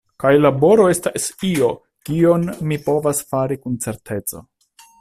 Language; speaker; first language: Esperanto; non-native, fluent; Italian